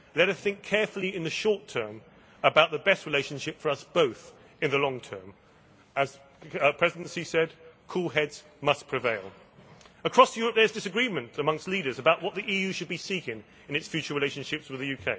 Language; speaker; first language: English; native; English